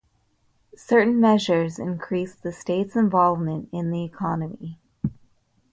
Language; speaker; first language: English; native; English